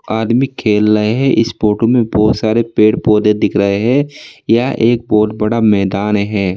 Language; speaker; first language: Hindi; native; Hindi